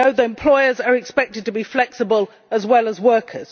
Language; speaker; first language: English; native; English